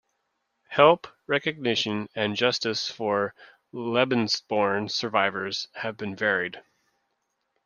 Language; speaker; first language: English; native; English